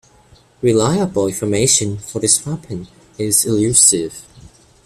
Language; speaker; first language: English; non-native, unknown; Chinese